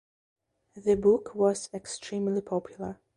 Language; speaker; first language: English; non-native, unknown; Belarusian